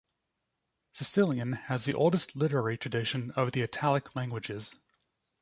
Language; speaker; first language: English; native; English